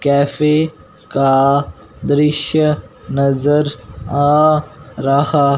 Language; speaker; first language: Hindi; non-native, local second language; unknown